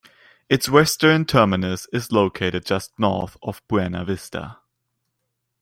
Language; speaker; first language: English; non-native, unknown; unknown